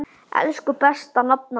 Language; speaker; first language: Icelandic; native; Icelandic